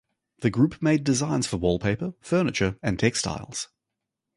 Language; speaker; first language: English; native; English